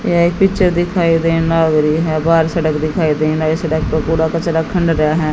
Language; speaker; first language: Hindi; native; Hindi